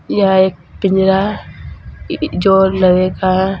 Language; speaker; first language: Hindi; native; Hindi